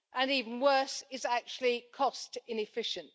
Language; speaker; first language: English; native; English